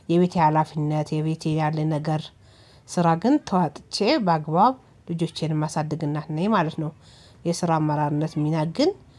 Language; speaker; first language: Amharic; native; Amharic